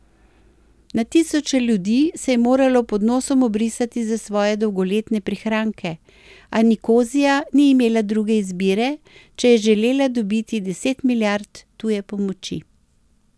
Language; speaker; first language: Slovenian; native; Slovenian